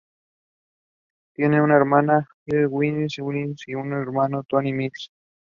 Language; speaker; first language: English; non-native, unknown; Spanish